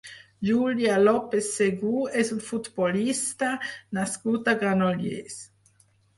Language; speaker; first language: Catalan; non-native, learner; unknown